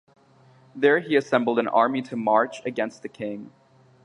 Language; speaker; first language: English; native; English